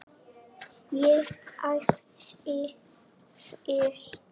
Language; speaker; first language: Icelandic; native; Icelandic